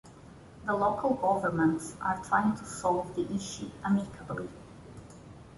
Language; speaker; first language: English; non-native, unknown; Portuguese